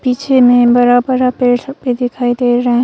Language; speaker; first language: Hindi; non-native, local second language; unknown